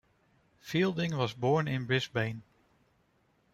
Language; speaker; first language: English; non-native, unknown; Dutch